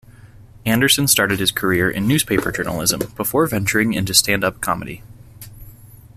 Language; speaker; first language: English; native; English